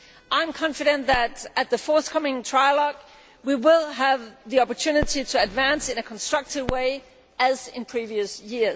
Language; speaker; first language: English; non-native, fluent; Danish